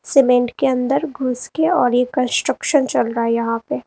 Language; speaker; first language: Hindi; native; Hindi